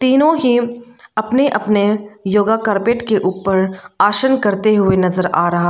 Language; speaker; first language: Hindi; non-native, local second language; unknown